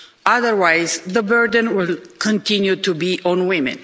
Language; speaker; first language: English; non-native, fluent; Romanian